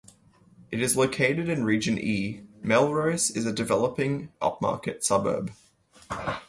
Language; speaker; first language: English; native; English